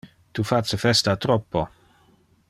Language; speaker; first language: Interlingua; non-native, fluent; Dutch